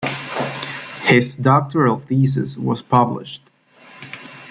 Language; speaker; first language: English; native; English